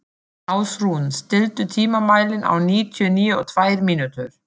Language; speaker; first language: Icelandic; non-native, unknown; German